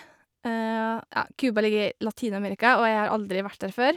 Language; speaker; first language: Norwegian; native; Norwegian